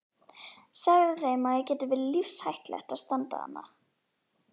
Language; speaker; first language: Icelandic; native; Icelandic